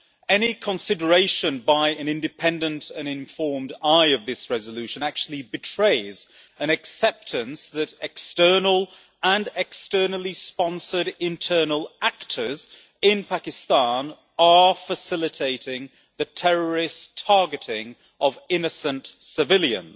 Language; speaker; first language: English; native; English